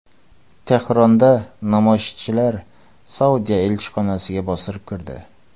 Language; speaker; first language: Uzbek; non-native, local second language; Kara-Kalpak